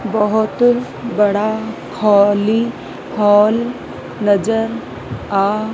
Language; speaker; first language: Hindi; native; Hindi